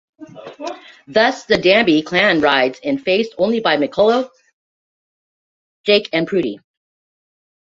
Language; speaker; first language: English; native; English